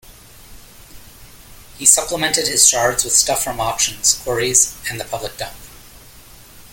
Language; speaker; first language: English; native; English